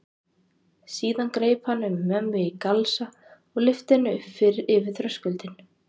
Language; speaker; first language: Icelandic; native; Icelandic